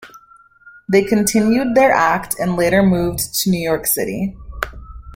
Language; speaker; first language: English; native; English